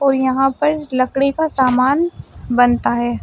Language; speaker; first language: Hindi; native; Hindi